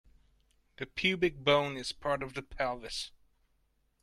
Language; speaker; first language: English; non-native, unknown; Hungarian